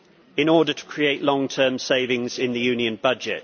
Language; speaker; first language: English; native; English